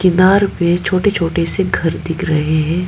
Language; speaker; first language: Hindi; non-native, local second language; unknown